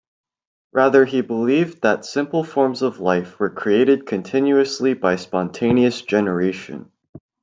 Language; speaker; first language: English; native; English